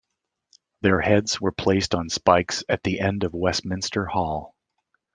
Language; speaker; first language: English; native; English